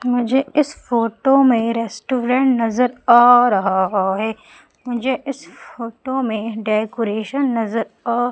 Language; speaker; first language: Hindi; native; Hindi